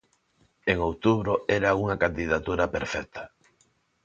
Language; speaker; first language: Galician; non-native, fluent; Spanish